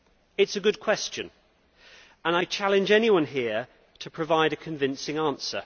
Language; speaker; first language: English; native; English